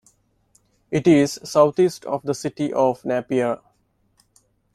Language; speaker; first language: English; non-native, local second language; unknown